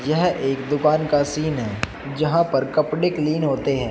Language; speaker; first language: Hindi; native; Hindi